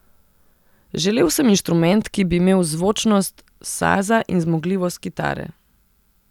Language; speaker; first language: Slovenian; non-native, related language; Serbian